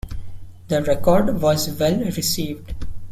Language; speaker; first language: English; non-native, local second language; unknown